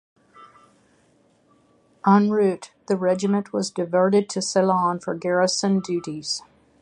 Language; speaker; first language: English; native; English